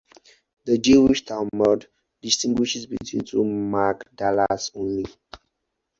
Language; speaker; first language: English; non-native, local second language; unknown